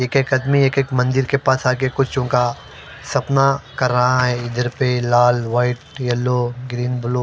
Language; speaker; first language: Hindi; non-native, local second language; Punjabi